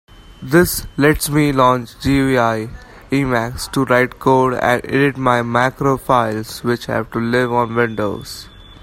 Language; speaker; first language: English; non-native, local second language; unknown